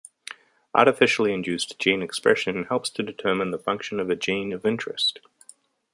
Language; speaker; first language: English; native; English